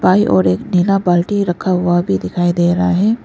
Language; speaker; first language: Hindi; non-native, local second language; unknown